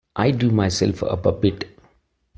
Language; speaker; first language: English; non-native, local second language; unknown